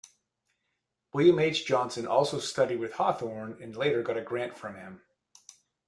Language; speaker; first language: English; native; English